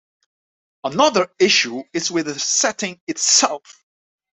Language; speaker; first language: English; non-native, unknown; Dutch